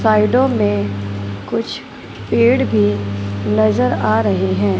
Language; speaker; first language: Hindi; non-native, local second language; Punjabi